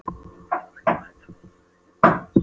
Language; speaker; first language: Icelandic; non-native, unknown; Polish